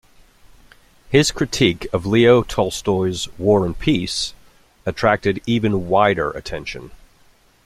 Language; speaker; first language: English; native; English